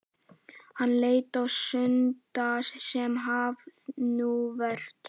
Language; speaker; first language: Icelandic; native; Icelandic